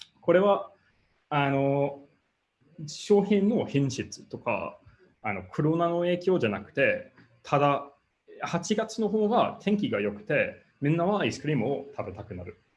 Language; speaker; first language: Japanese; non-native, fluent; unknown